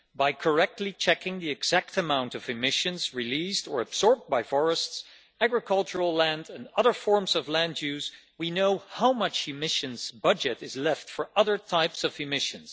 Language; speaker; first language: English; non-native, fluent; Dutch